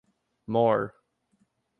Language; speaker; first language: English; native; English